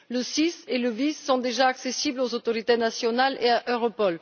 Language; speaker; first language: French; non-native, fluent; Bulgarian